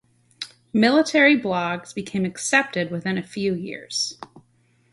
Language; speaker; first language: English; native; English